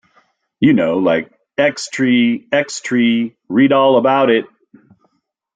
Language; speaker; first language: English; native; English